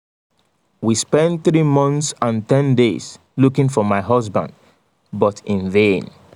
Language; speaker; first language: English; non-native, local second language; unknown